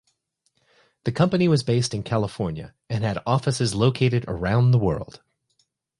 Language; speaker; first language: English; native; English